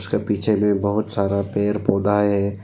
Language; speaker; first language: Hindi; non-native, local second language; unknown